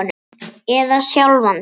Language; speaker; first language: Icelandic; native; Icelandic